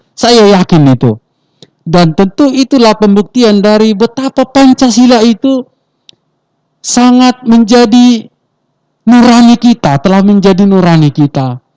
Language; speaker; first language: Indonesian; non-native, local second language; Batak Toba